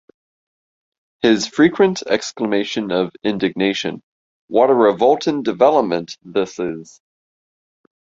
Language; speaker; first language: English; native; English